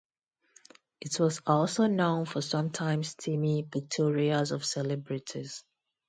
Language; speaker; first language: English; non-native, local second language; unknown